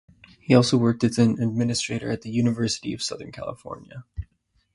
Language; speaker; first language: English; native; English